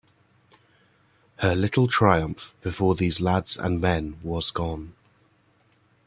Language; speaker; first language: English; native; English